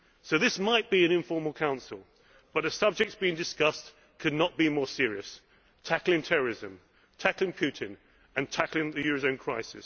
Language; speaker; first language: English; native; English